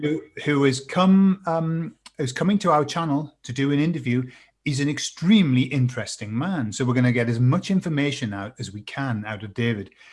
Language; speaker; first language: English; native; English